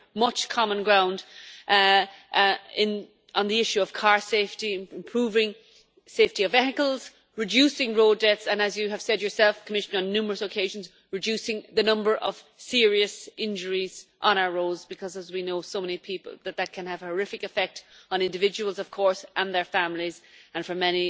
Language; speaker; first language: English; native; English